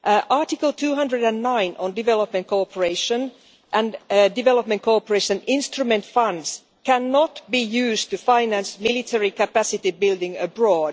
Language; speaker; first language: English; non-native, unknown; Finnish